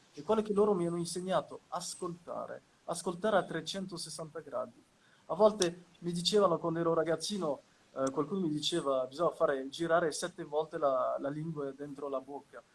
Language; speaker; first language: Italian; non-native, fluent; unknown